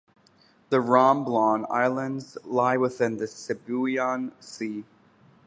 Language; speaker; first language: English; native; English